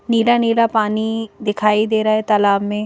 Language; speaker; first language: Hindi; native; Hindi